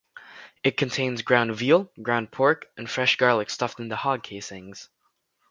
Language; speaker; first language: English; native; English